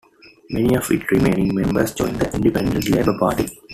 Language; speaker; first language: English; non-native, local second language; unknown